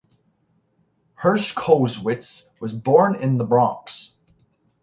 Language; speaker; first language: English; native; English